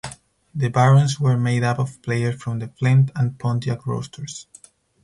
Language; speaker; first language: English; non-native, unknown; Spanish